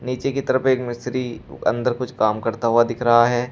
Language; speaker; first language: Hindi; native; Hindi